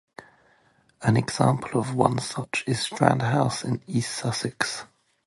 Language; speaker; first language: English; native; English